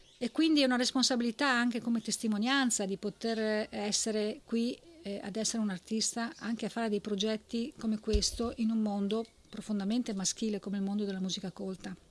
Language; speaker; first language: Italian; native; Italian